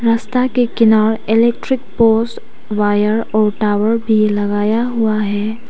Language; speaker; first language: Hindi; non-native, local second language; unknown